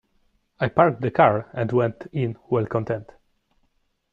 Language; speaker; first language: English; non-native, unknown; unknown